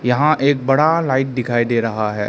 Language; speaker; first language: Hindi; non-native, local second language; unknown